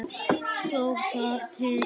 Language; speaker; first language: Icelandic; native; Icelandic